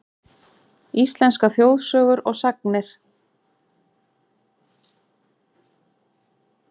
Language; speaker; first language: Icelandic; native; Icelandic